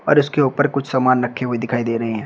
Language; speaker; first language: Hindi; native; Hindi